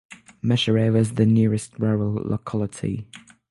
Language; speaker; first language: English; non-native, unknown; French